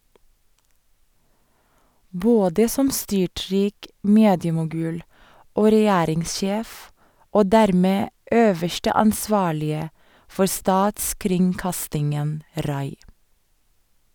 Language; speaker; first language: Norwegian; non-native, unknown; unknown